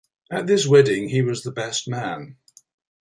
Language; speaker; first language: English; native; English